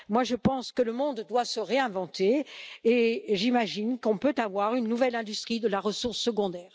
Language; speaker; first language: French; native; French